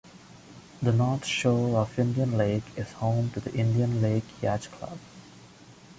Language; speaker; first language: English; non-native, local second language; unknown